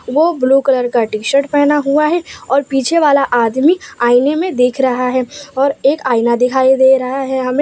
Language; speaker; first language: Hindi; non-native, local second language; Gujarati